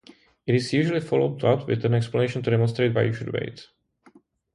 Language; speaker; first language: English; non-native, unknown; Czech